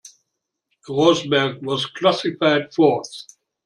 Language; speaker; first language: English; non-native, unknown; German